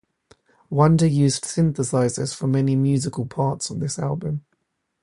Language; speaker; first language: English; native; English